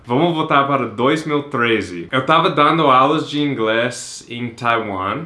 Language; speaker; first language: Portuguese; non-native, fluent; English